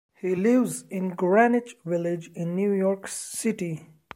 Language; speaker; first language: English; non-native, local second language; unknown